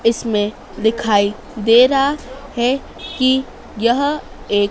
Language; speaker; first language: Hindi; native; Hindi